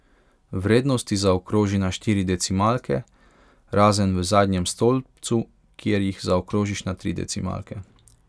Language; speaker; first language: Slovenian; non-native, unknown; Hungarian